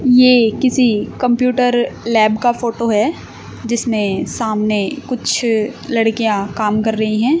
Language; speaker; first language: Hindi; native; Hindi